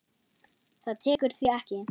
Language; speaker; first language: Icelandic; non-native, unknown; German